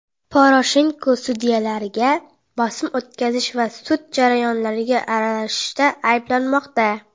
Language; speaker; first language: Uzbek; non-native, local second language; Kara-Kalpak